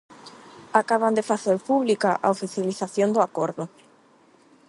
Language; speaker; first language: Galician; non-native, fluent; Spanish